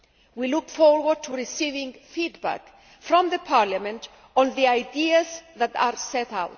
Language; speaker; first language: English; non-native, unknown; Greek